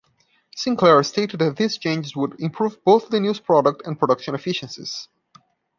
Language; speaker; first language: English; non-native, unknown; Portuguese